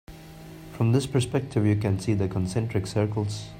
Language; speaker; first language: English; non-native, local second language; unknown